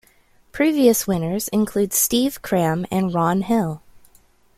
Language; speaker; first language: English; native; English